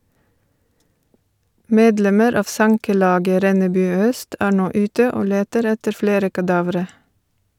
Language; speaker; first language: Norwegian; non-native, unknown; Bulgarian